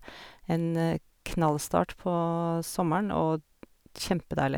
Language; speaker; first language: Norwegian; native; Norwegian